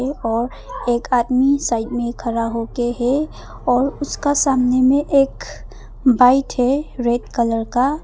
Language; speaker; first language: Hindi; early bilingual, other home language; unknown